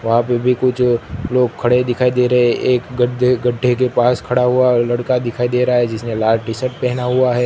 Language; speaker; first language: Hindi; non-native, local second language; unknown